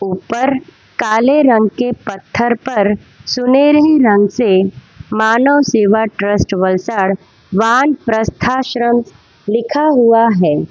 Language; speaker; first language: Hindi; non-native, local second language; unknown